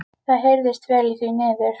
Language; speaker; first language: Icelandic; native; Icelandic